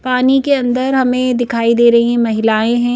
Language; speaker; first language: Hindi; native; Hindi